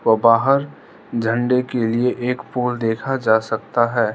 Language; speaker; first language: Hindi; non-native, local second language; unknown